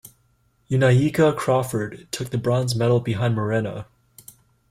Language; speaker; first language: English; native; English